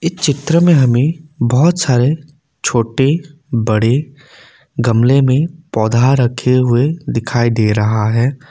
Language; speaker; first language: Hindi; non-native, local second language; Assamese